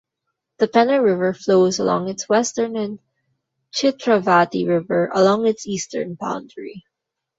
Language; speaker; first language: English; non-native, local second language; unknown